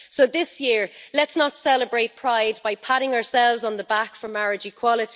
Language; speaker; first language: English; native; English